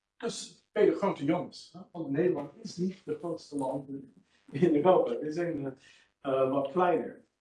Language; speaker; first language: Dutch; non-native, fluent; English